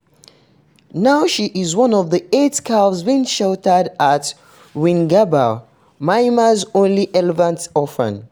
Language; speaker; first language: English; non-native, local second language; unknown